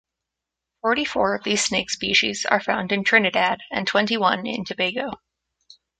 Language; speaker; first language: English; native; English